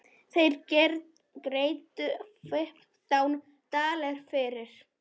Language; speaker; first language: Icelandic; non-native, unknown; Polish